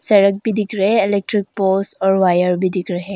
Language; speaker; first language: Hindi; non-native, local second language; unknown